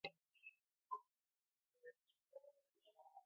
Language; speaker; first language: English; native; English